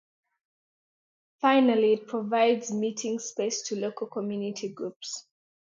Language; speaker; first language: English; non-native, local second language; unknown